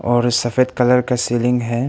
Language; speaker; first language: Hindi; early bilingual, other home language; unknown